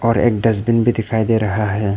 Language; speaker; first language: Hindi; non-native, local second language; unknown